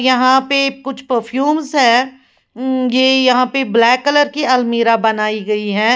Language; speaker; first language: Hindi; native; Hindi